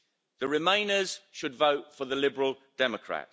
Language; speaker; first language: English; native; English